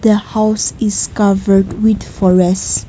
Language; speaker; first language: English; non-native, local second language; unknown